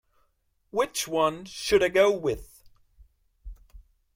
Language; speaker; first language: English; non-native, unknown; German